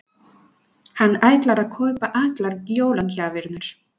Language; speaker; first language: Icelandic; non-native, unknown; Spanish